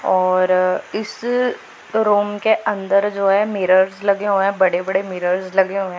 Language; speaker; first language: Hindi; non-native, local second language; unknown